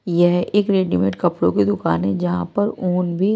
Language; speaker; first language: Hindi; non-native, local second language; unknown